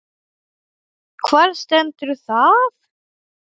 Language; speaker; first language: Icelandic; non-native, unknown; Polish